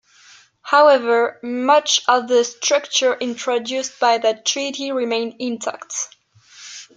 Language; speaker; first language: English; non-native, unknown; French